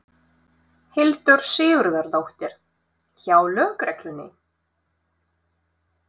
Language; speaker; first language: Icelandic; non-native, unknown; Russian